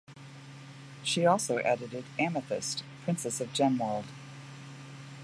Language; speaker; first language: English; native; English